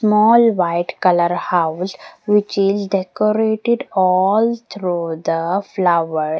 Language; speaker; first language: English; non-native, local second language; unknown